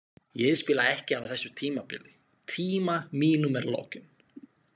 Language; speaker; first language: Icelandic; non-native, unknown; Slovak